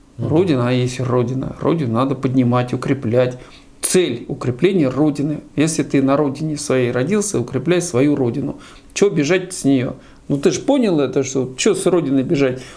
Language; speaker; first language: Russian; native; Russian